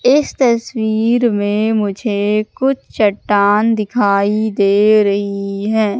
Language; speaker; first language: Hindi; native; Hindi